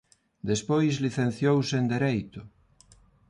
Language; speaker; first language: Galician; non-native, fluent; Spanish